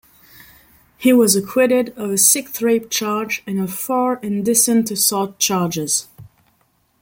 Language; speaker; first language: English; non-native, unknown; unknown